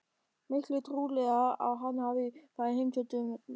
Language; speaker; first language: Icelandic; non-native, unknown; German